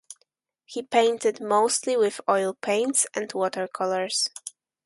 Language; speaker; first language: English; non-native, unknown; Polish